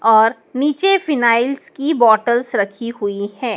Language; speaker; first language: Hindi; native; Hindi